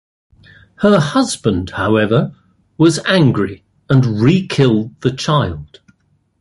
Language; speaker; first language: English; native; English